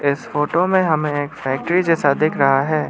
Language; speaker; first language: Hindi; non-native, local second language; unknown